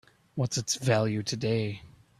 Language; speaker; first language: English; native; English